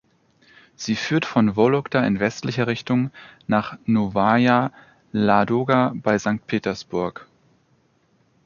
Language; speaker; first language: German; native; German